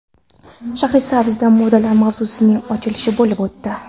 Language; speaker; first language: Uzbek; non-native, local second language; Kara-Kalpak